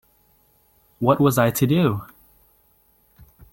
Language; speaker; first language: English; native; English